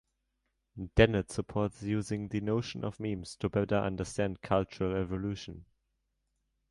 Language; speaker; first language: English; non-native, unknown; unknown